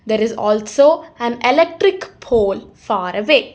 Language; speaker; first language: English; non-native, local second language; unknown